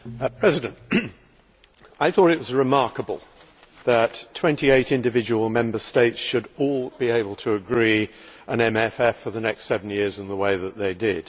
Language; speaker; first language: English; native; English